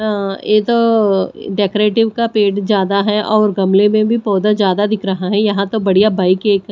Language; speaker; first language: Hindi; non-native, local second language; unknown